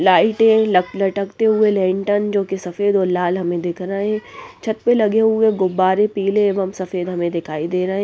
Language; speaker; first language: Hindi; non-native, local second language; Punjabi